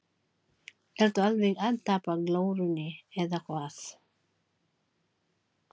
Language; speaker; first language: Icelandic; non-native, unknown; Filipino